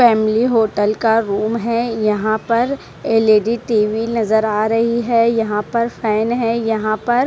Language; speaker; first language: Hindi; non-native, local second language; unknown